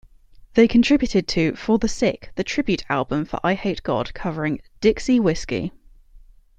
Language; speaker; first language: English; native; English